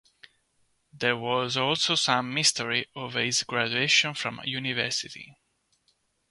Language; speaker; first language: English; non-native, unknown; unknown